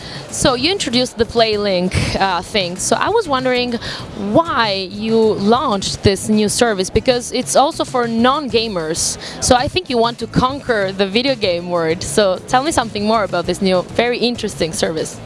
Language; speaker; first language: English; non-native, fluent; Italian